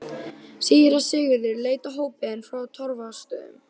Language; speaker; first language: Icelandic; native; Icelandic